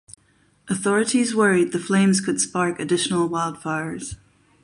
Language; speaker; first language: English; non-native, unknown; German